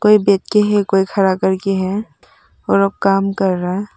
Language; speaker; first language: Hindi; non-native, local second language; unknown